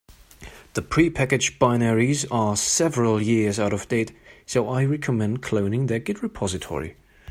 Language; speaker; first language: English; non-native, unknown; German